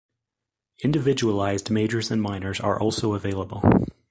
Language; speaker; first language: English; native; English